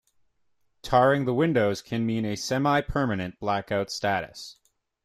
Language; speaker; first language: English; native; English